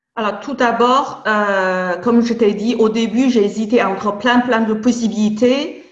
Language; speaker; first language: French; non-native, fluent; Chinese